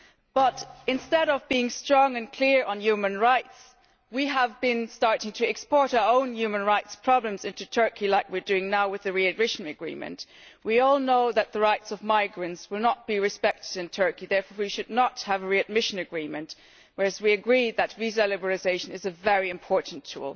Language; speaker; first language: English; non-native, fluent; German